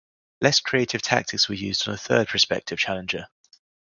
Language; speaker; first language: English; native; English